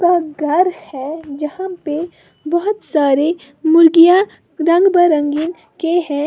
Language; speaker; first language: Hindi; native; Hindi